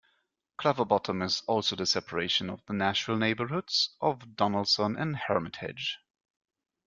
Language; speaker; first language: English; non-native, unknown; German